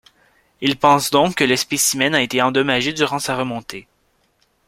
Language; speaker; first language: French; native; French